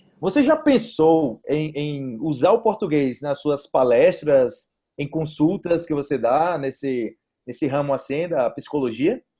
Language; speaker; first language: Portuguese; native; Portuguese